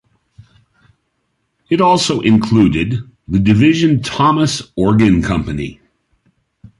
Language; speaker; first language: English; native; English